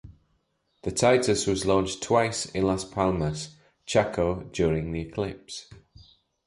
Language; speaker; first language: English; native; English